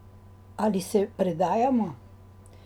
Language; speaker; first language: Slovenian; native; Slovenian